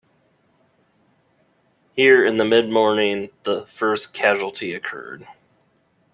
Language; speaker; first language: English; native; English